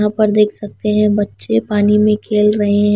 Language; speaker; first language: Hindi; non-native, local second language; Punjabi